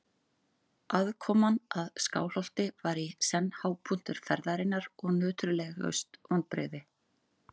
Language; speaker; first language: Icelandic; native; Icelandic